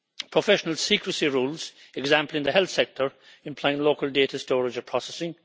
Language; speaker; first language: English; native; English